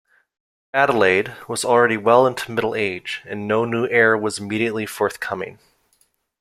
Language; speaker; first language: English; native; English